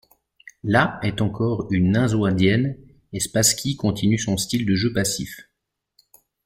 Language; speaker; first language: French; native; French